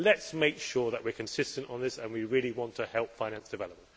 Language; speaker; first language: English; native; English